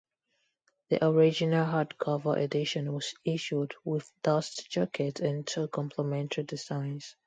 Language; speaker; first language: English; non-native, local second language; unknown